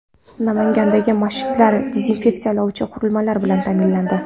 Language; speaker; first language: Uzbek; non-native, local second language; Kara-Kalpak